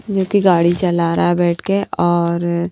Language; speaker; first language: Hindi; non-native, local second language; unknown